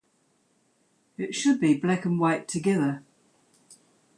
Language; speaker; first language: English; native; English